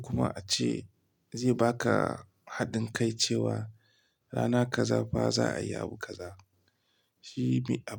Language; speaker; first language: Hausa; non-native, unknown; Igbo